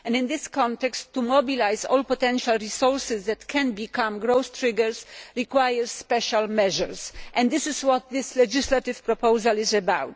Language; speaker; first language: English; non-native, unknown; Polish